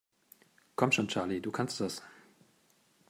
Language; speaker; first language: German; native; German